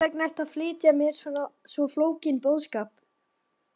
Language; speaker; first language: Icelandic; native; Icelandic